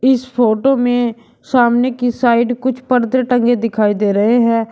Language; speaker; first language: Hindi; native; Hindi